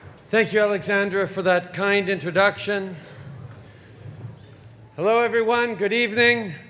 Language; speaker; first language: English; native; English